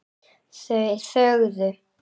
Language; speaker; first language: Icelandic; native; Icelandic